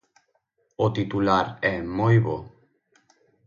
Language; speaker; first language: Galician; native; Galician